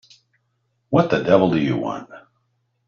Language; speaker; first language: English; native; English